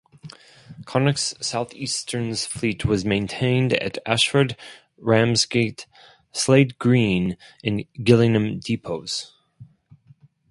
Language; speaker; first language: English; non-native, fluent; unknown